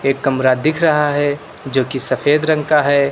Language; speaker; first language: Hindi; native; Hindi